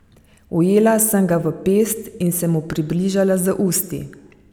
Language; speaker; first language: Slovenian; native; Slovenian